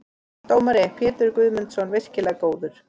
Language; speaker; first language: Icelandic; native; Icelandic